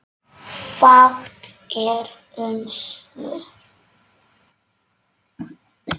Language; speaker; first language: Icelandic; non-native, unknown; Polish